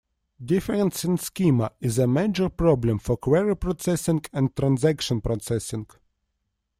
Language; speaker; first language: English; non-native, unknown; Russian